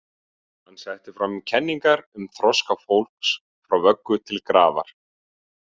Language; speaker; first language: Icelandic; native; Icelandic